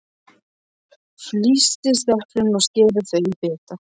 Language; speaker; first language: Icelandic; non-native, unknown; Polish